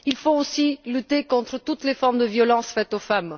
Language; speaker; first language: French; non-native, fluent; Bulgarian